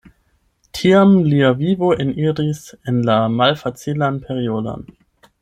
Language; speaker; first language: Esperanto; non-native, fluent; German